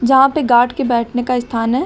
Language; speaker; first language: Hindi; native; Hindi